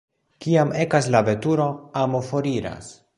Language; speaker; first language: Esperanto; non-native, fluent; Polish